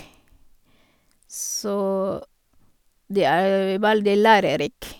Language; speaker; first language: Norwegian; non-native, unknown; Filipino